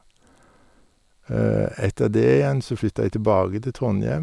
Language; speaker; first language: Norwegian; native; Norwegian